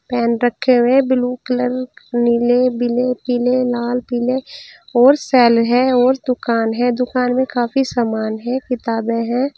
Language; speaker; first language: Hindi; native; Hindi